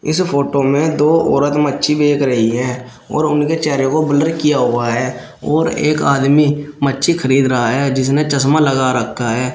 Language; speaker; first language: Hindi; native; Hindi